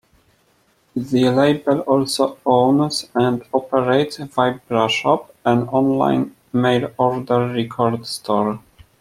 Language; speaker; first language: English; non-native, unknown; Polish